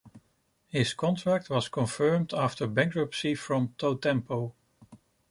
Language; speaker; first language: English; non-native, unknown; Dutch